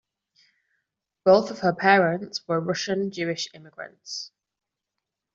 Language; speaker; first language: English; non-native, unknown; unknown